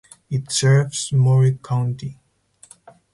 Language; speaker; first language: English; non-native, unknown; Spanish